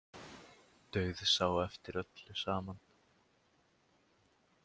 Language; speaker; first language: Icelandic; native; Icelandic